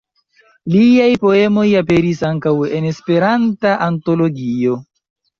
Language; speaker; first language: Esperanto; non-native, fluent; Chinese